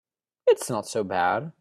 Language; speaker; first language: English; native; English